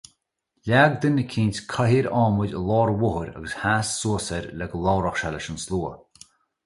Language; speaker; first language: Irish; native; Irish